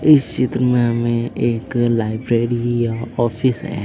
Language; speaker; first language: Hindi; native; Hindi